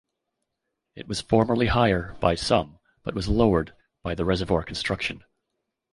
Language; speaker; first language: English; native; English